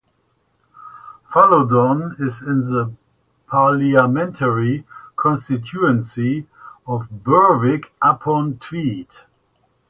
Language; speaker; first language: English; native; English